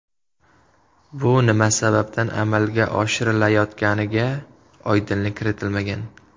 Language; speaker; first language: Uzbek; native; Uzbek